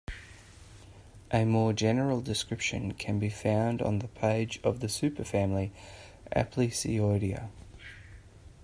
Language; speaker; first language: English; native; English